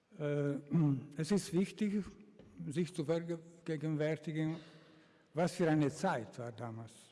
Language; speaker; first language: German; non-native, fluent; Italian